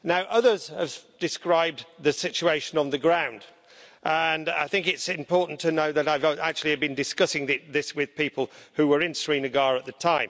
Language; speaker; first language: English; native; English